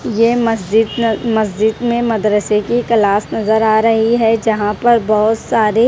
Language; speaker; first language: Hindi; non-native, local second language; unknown